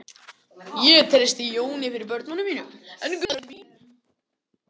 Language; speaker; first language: Icelandic; native; Icelandic